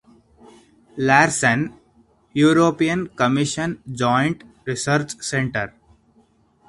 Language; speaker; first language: English; non-native, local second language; Hindi